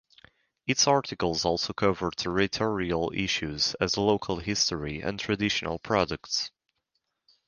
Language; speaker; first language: English; native; English